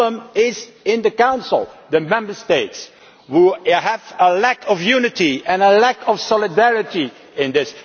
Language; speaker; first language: English; non-native, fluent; Dutch